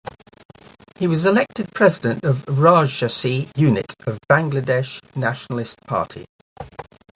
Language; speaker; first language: English; native; English